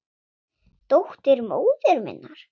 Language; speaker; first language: Icelandic; non-native, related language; Swedish